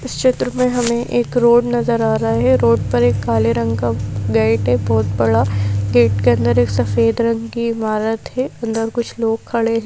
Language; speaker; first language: Hindi; native; Hindi